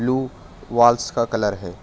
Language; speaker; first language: Hindi; non-native, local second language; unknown